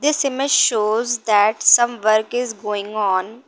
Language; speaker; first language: English; non-native, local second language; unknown